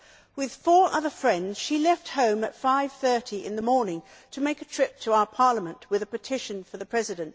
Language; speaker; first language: English; native; English